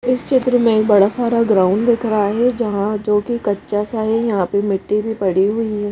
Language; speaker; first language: Hindi; native; Hindi